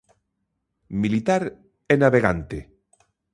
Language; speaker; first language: Galician; native; Galician